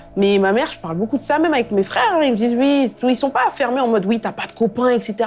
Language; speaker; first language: French; early bilingual, other home language; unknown